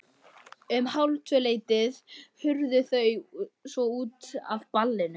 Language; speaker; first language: Icelandic; native; Icelandic